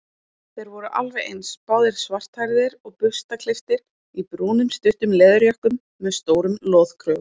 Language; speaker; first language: Icelandic; native; Icelandic